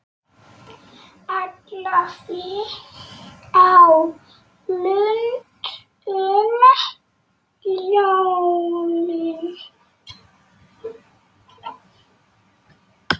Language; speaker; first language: Icelandic; non-native, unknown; Polish